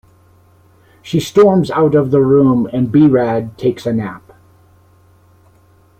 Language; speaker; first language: English; native; English